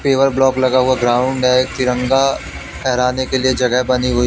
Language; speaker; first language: Hindi; native; Hindi